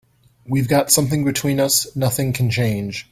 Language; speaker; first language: English; native; English